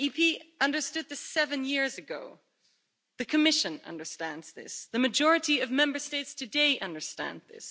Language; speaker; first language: English; non-native, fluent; Dutch